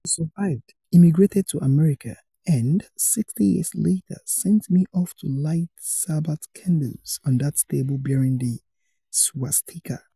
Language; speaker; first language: English; non-native, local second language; Yoruba